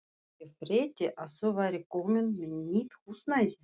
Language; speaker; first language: Icelandic; non-native, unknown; Russian